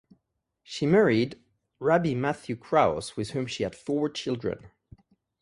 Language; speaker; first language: English; non-native, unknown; French